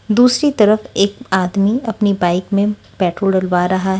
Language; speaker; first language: Hindi; native; Hindi